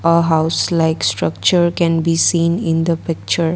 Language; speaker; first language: English; non-native, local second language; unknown